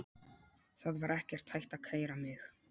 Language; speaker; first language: Icelandic; non-native, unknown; Polish